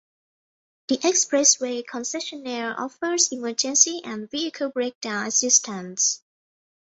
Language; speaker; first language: English; non-native, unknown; Thai